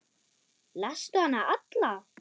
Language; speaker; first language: Icelandic; non-native, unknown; German